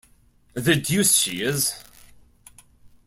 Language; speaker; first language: English; non-native, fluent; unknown